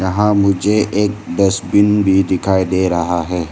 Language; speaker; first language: Hindi; non-native, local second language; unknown